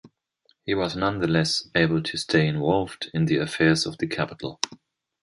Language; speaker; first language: English; non-native, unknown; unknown